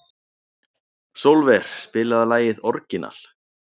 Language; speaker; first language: Icelandic; native; Icelandic